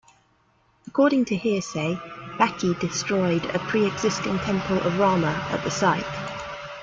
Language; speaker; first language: English; native; English